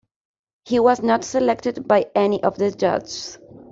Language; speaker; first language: English; non-native, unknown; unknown